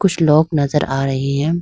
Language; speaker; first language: Hindi; non-native, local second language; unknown